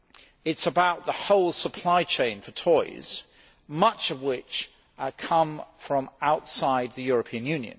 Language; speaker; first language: English; native; English